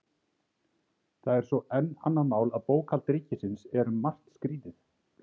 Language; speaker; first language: Icelandic; native; Icelandic